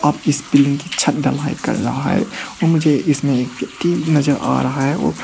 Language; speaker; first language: Hindi; non-native, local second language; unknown